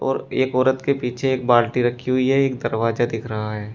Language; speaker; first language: Hindi; native; Hindi